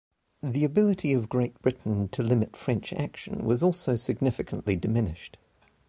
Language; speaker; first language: English; native; English